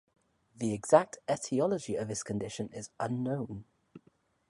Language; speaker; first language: English; native; English